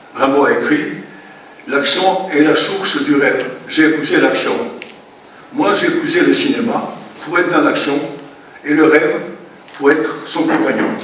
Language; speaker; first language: French; non-native, fluent; Greek